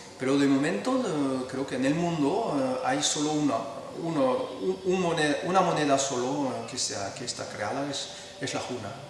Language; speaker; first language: Spanish; non-native, fluent; French